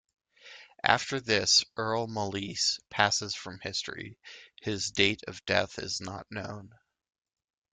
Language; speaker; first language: English; native; English